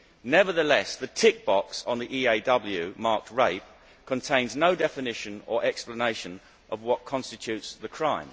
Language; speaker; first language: English; native; English